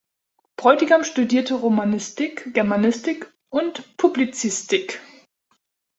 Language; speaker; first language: German; native; German